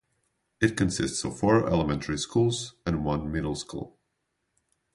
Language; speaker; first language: English; non-native, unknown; Portuguese